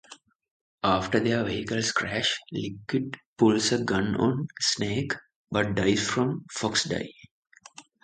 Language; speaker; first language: English; non-native, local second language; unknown